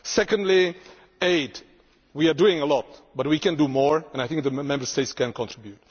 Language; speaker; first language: English; non-native, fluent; Czech